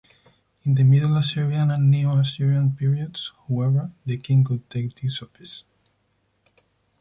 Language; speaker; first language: English; non-native, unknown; Spanish